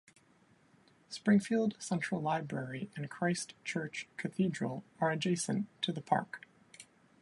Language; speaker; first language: English; native; English